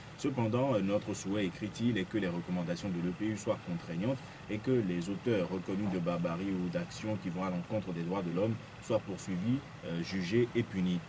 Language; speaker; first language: French; non-native, local second language; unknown